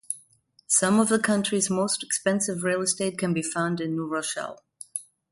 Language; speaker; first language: English; non-native, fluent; German